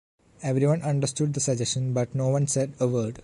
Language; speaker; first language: English; non-native, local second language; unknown